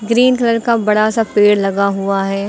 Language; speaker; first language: Hindi; native; Hindi